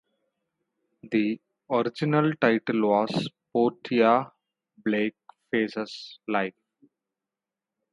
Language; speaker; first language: English; non-native, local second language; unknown